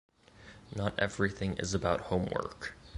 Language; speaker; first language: English; native; English